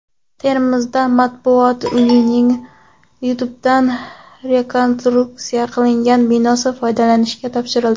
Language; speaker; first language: Uzbek; non-native, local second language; Kara-Kalpak